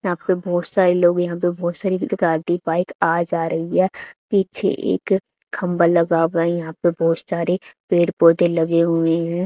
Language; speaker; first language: Hindi; native; Hindi